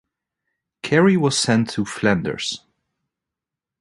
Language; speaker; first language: English; non-native, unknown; Dutch